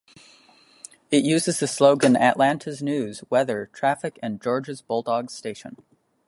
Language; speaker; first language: English; native; English